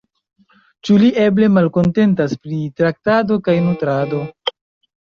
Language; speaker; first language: Esperanto; non-native, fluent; Chinese